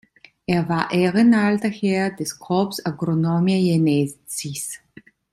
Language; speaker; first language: German; non-native, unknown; Italian